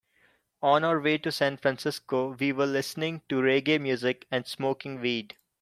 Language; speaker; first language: English; non-native, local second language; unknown